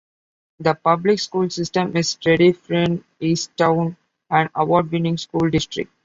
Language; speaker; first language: English; non-native, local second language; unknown